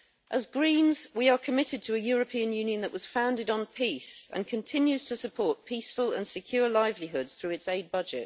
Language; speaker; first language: English; native; English